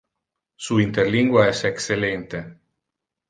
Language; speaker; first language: Interlingua; non-native, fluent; Italian